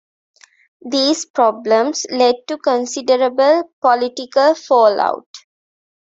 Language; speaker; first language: English; non-native, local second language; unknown